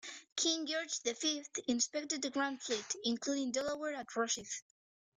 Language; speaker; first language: English; non-native, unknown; Spanish